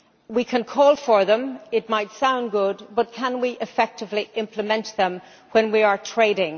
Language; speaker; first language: English; native; English